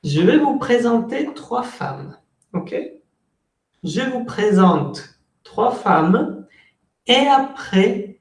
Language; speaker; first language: French; non-native, fluent; Spanish